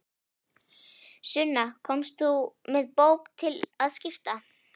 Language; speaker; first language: Icelandic; native; Icelandic